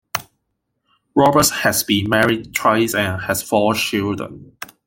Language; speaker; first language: English; non-native, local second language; Cantonese